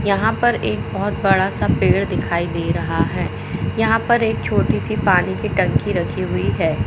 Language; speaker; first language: Hindi; native; Hindi